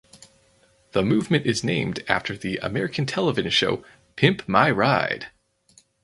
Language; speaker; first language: English; native; English